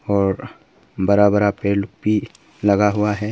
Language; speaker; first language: Hindi; early bilingual, other home language; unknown